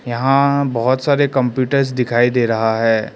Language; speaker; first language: Hindi; non-native, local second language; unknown